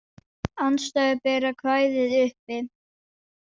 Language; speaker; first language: Icelandic; non-native, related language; Danish